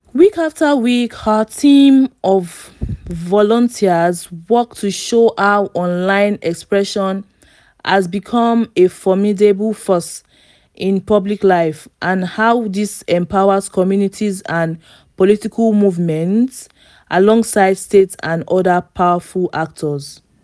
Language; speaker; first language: English; non-native, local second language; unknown